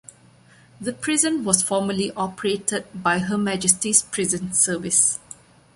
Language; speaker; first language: English; non-native, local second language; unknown